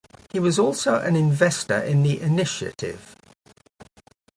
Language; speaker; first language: English; native; English